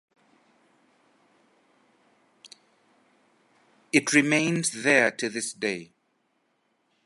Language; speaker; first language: English; native; English